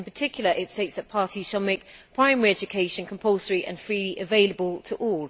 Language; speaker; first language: English; native; English